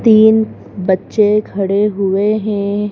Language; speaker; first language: Hindi; native; Hindi